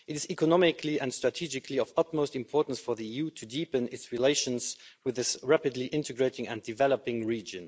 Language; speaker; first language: English; non-native, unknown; Luxembourgish